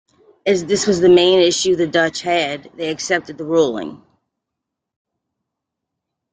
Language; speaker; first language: English; native; English